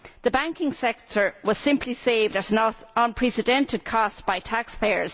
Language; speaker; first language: English; native; English